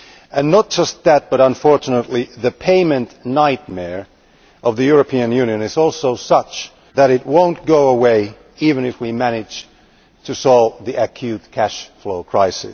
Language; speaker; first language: English; non-native, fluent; Finnish